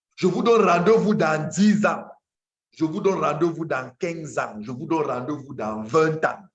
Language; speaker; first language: French; non-native, local second language; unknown